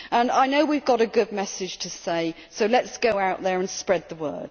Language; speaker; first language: English; native; English